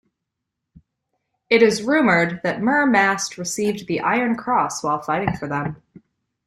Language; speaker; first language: English; native; English